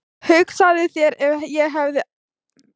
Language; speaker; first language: Icelandic; non-native, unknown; Thai